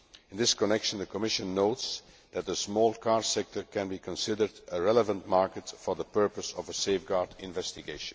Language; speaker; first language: English; non-native, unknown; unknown